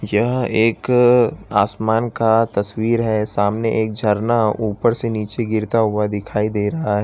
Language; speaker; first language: Hindi; non-native, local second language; Gujarati